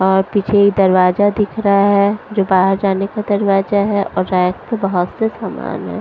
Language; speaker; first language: Hindi; non-native, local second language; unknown